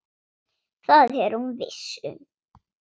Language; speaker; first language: Icelandic; non-native, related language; Swedish